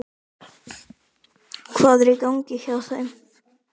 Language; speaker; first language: Icelandic; native; Icelandic